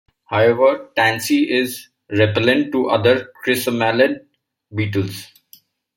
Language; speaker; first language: English; non-native, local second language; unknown